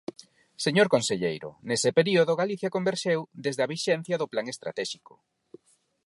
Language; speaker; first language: Galician; non-native, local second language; Spanish